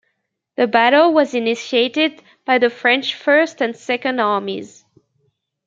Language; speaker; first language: English; native; English